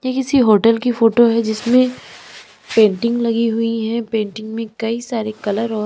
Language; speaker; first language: Hindi; native; Hindi